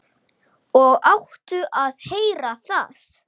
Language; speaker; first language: Icelandic; native; Icelandic